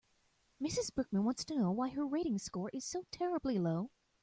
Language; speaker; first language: English; native; English